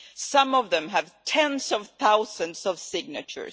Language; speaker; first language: English; non-native, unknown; Swedish